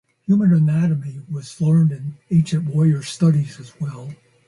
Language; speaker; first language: English; native; English